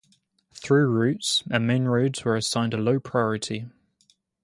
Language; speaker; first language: English; native; English